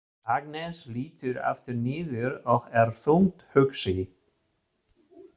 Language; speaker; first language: Icelandic; non-native, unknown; German